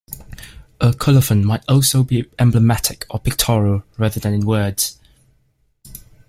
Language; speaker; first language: English; native; English